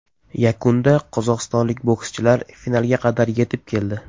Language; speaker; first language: Uzbek; native; Uzbek